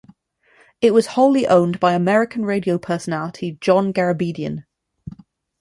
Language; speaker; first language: English; native; English